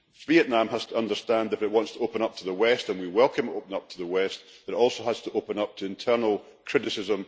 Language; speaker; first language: English; native; English